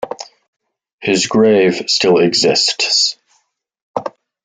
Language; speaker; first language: English; native; English